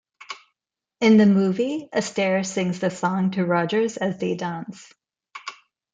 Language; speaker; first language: English; non-native, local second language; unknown